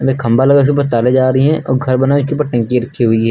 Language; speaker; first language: Hindi; native; Hindi